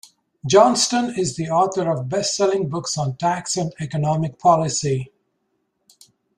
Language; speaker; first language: English; native; English